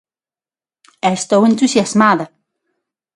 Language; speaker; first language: Galician; non-native, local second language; Spanish